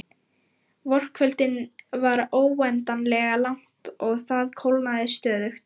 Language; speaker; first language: Icelandic; non-native, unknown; Lithuanian